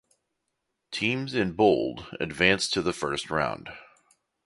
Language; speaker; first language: English; native; English